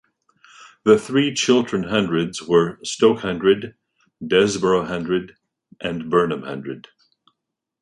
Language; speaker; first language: English; native; English